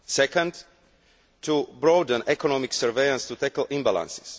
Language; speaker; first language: English; non-native, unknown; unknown